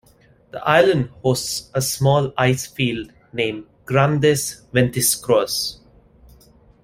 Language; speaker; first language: English; non-native, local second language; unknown